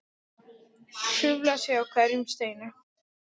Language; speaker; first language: Icelandic; non-native, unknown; English